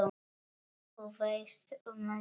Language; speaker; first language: Icelandic; non-native, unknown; Polish